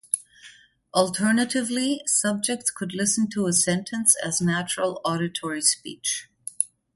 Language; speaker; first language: English; non-native, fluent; German